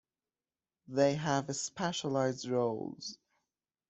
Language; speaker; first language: English; non-native, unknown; Persian